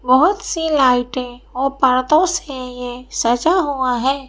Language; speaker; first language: Hindi; native; Hindi